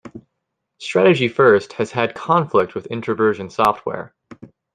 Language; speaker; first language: English; native; English